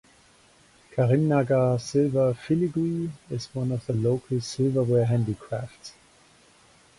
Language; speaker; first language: English; non-native, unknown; German